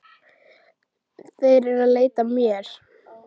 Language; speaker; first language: Icelandic; native; Icelandic